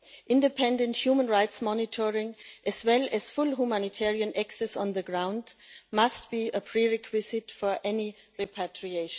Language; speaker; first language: English; non-native, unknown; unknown